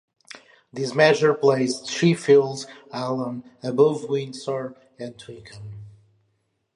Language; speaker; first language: English; non-native, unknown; Portuguese